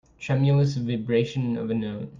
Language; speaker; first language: English; native; English